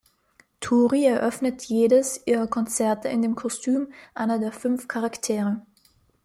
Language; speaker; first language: German; native; German